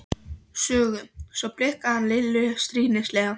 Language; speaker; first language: Icelandic; non-native, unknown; Polish